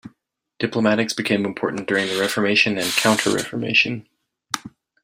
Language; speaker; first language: English; non-native, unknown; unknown